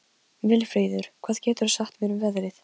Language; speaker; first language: Icelandic; non-native, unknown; Polish